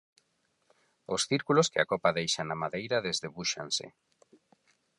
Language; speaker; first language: Galician; non-native, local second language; Spanish